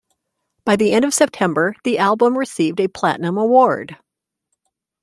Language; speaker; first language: English; native; English